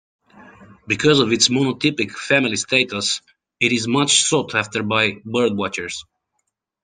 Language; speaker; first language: English; native; English